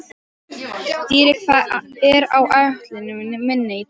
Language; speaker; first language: Icelandic; non-native, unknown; Polish